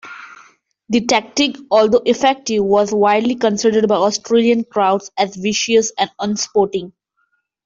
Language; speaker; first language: English; non-native, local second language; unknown